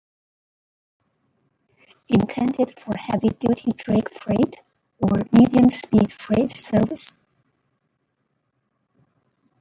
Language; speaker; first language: English; non-native, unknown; Chinese